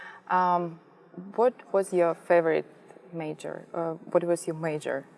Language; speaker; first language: English; non-native, learner; Russian